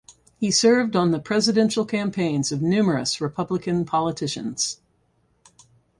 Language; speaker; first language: English; native; English